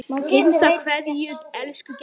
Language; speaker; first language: Icelandic; native; Icelandic